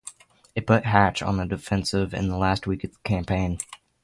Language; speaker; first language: English; native; English